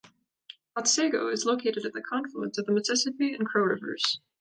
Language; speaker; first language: English; native; English